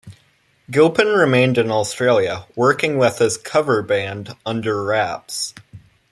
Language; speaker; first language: English; native; English